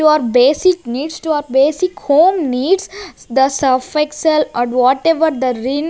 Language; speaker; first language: English; non-native, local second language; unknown